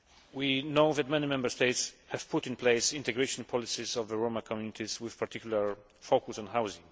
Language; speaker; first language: English; non-native, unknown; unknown